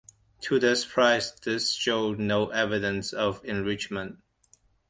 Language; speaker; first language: English; non-native, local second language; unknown